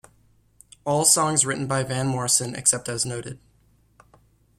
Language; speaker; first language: English; native; English